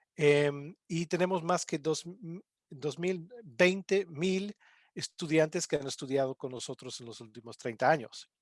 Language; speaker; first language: Spanish; non-native, fluent; English